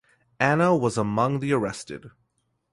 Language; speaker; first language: English; native; English